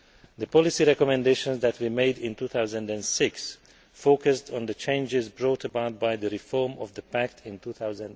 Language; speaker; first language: English; non-native, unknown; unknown